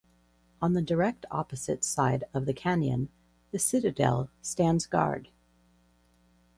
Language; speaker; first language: English; native; English